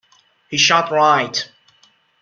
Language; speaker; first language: English; non-native, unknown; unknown